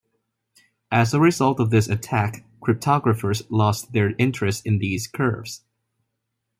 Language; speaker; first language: English; non-native, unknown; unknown